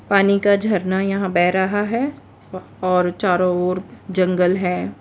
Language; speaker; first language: Hindi; non-native, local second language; Gujarati